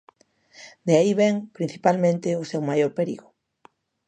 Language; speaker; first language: Galician; native; Galician